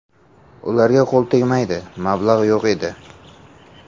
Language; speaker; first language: Uzbek; native; Uzbek